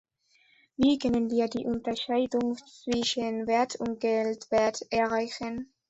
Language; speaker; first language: German; non-native, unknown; Spanish